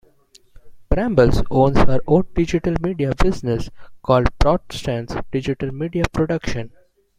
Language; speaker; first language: English; non-native, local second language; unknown